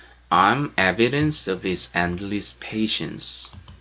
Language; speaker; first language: English; non-native, fluent; Korean